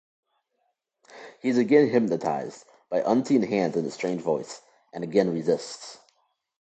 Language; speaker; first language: English; native; English